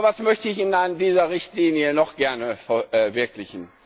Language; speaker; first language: German; non-native, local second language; Luxembourgish